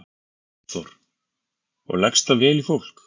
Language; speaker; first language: Icelandic; native; Icelandic